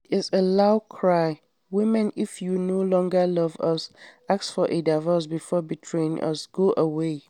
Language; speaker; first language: English; non-native, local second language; Hausa